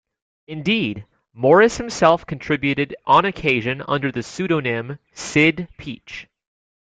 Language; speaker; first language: English; native; English